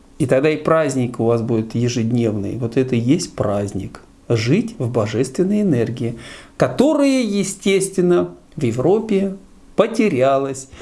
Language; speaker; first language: Russian; native; Russian